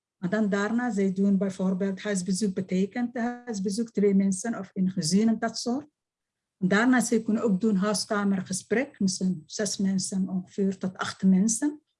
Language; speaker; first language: Dutch; non-native, fluent; Somali